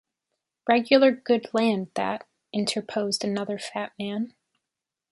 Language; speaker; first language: English; native; English